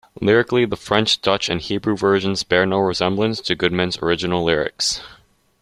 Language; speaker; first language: English; native; English